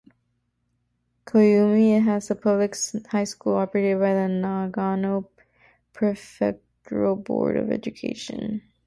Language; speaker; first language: English; native; English